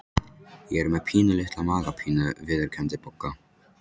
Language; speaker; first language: Icelandic; non-native, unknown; Polish